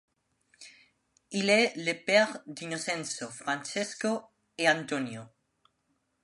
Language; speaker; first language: French; non-native, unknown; Spanish